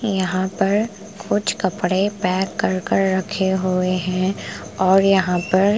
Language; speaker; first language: Hindi; non-native, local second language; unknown